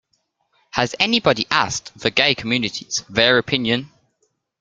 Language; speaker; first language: English; native; English